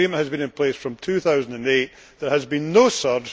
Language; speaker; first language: English; native; English